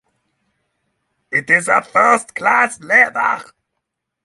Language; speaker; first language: English; non-native, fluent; Norwegian